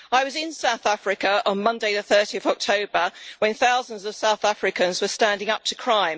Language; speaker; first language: English; native; English